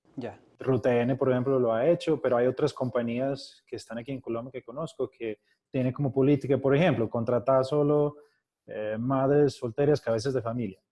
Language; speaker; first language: Spanish; non-native, related language; Portuguese